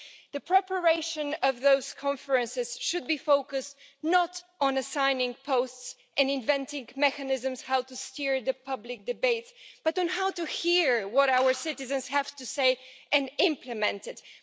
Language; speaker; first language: English; non-native, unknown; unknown